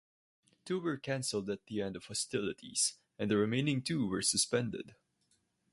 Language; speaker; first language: English; non-native, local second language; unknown